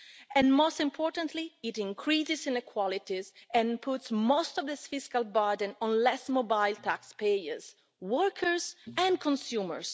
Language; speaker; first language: English; non-native, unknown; Italian